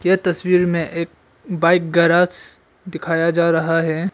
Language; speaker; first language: Hindi; non-native, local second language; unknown